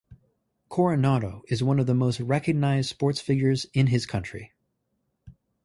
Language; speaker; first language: English; native; English